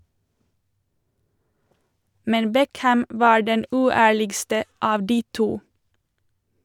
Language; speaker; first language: Norwegian; non-native, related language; Swedish